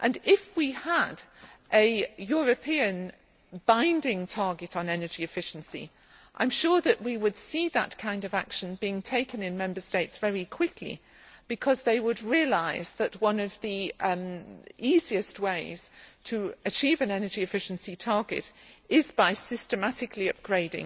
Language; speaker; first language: English; native; English